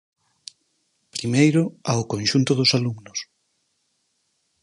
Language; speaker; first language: Galician; native; Galician